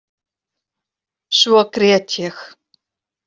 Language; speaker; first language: Icelandic; native; Icelandic